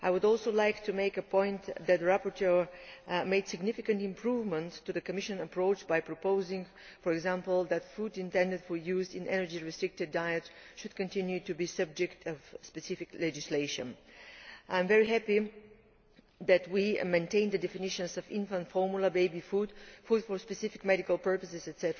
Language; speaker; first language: English; non-native, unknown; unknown